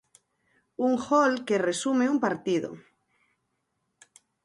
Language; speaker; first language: Galician; native; Galician